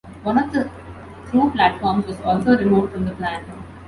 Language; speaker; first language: English; non-native, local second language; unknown